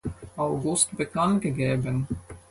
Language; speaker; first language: German; non-native, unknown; Latvian